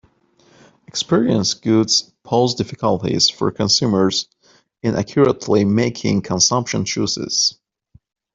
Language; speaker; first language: English; non-native, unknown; Persian